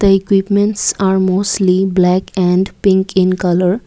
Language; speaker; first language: English; non-native, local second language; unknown